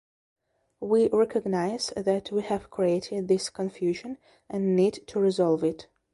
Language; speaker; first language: English; non-native, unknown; Belarusian